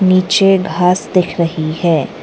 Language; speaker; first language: Hindi; non-native, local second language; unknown